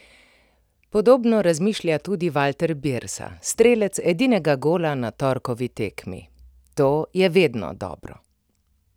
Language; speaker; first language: Slovenian; native; Slovenian